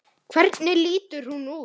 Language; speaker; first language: Icelandic; native; Icelandic